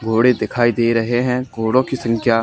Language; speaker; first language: Hindi; native; Hindi